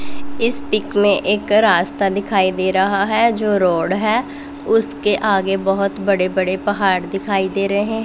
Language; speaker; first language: Hindi; non-native, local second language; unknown